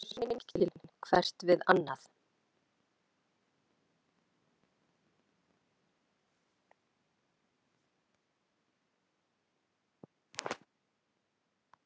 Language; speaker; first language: Icelandic; native; Icelandic